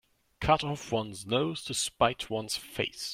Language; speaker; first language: English; non-native, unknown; German